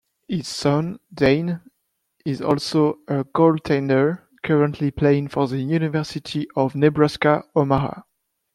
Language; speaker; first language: English; non-native, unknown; French